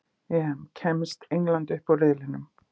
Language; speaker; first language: Icelandic; native; Icelandic